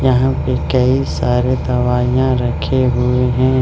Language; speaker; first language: Hindi; non-native, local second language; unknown